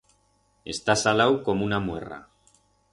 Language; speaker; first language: Aragonese; non-native, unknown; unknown